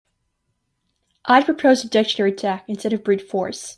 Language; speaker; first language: English; native; English